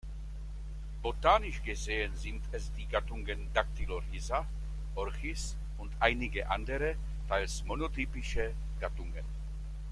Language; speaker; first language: German; non-native, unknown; Czech